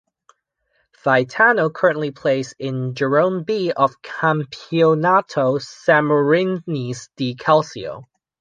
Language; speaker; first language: English; non-native, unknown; Chinese